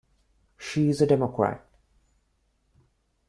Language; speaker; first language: English; non-native, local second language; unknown